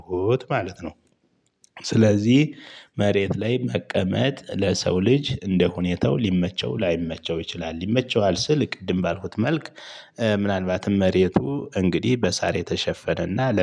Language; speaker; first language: Amharic; native; Amharic